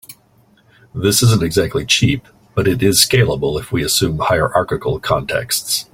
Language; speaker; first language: English; native; English